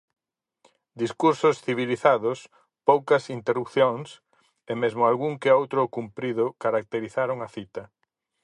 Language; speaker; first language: Galician; native; Galician